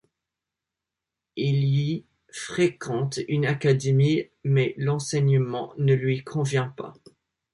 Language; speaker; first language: French; non-native, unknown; English